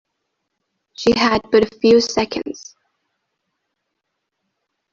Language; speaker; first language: English; non-native, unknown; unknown